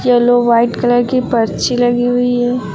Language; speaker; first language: Hindi; native; Hindi